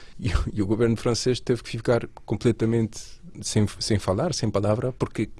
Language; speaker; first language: Portuguese; non-native, related language; Spanish